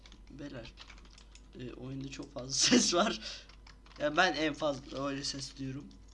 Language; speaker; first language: Turkish; native; Turkish